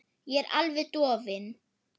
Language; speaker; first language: Icelandic; non-native, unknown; German